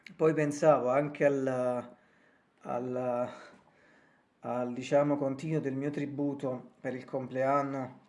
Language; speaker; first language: Italian; native; Italian